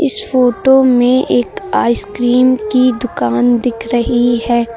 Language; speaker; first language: Hindi; native; Hindi